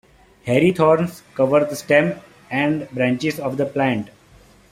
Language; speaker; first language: English; non-native, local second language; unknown